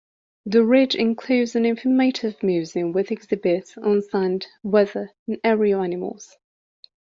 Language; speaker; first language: English; non-native, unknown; Persian